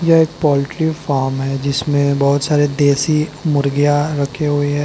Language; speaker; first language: Hindi; native; Hindi